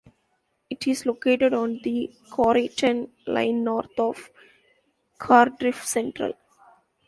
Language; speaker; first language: English; non-native, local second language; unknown